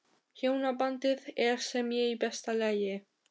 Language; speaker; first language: Icelandic; non-native, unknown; Albanian